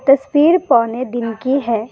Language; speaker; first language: Hindi; non-native, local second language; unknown